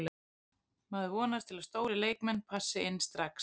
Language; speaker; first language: Icelandic; native; Icelandic